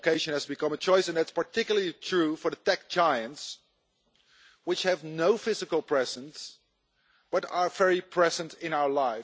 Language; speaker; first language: English; non-native, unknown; Dutch